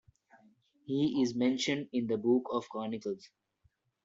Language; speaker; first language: English; non-native, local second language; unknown